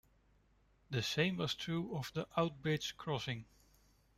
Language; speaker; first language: English; non-native, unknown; Dutch